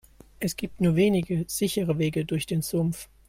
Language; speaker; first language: German; native; German